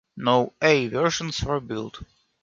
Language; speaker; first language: English; non-native, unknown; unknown